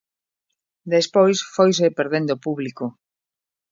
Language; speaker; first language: Galician; native; Galician